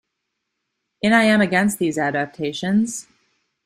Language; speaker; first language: English; native; English